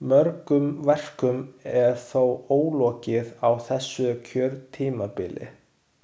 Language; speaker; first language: Icelandic; non-native, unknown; Chinese